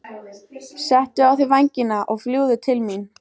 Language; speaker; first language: Icelandic; native; Icelandic